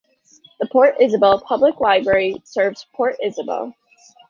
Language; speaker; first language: English; native; English